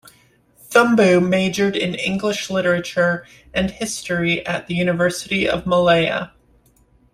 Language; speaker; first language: English; native; English